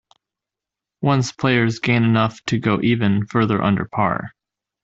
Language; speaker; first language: English; native; English